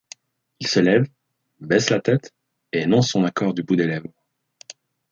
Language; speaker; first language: French; native; French